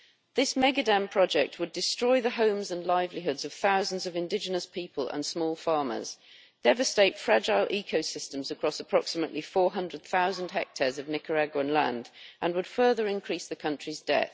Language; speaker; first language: English; native; English